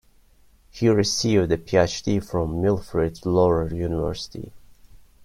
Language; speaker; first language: English; non-native, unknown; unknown